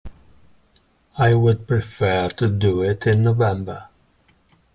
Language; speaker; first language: English; non-native, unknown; Italian